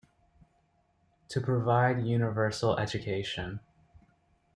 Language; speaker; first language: English; native; English